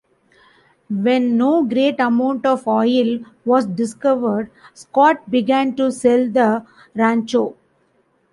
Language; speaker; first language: English; non-native, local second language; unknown